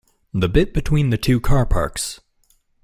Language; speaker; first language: English; native; English